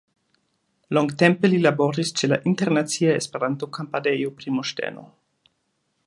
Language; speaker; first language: Esperanto; non-native, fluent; German